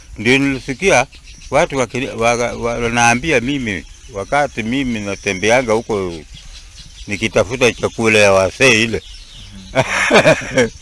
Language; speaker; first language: Swahili; non-native, local second language; Luyia